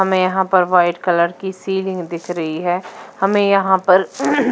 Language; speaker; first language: Hindi; non-native, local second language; Punjabi